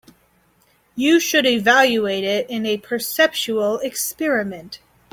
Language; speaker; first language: English; native; English